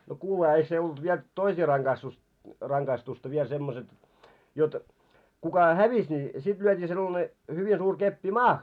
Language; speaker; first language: Finnish; early bilingual, heritage; Finnish